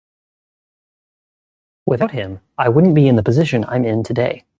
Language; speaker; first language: English; native; English